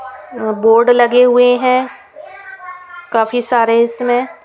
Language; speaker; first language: Hindi; non-native, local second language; Punjabi